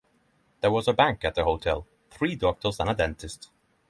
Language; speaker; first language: English; non-native, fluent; Norwegian